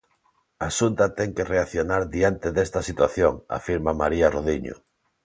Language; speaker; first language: Galician; non-native, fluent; Spanish